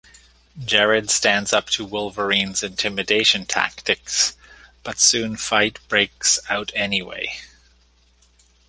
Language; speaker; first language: English; native; English